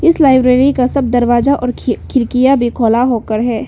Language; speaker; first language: Hindi; non-native, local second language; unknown